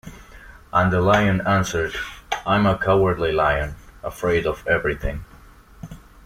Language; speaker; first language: English; non-native, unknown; Spanish